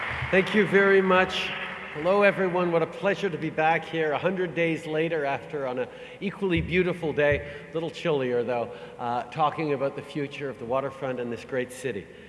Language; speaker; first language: English; native; English